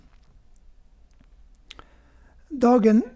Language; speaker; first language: Norwegian; native; Norwegian